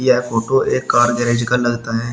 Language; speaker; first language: Hindi; native; Hindi